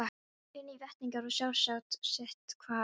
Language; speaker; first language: Icelandic; non-native, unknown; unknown